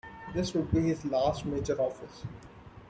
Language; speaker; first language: English; non-native, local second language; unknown